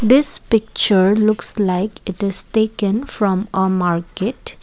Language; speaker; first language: English; non-native, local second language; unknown